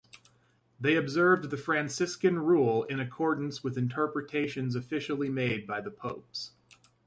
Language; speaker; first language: English; native; English